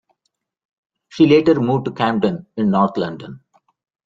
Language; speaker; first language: English; non-native, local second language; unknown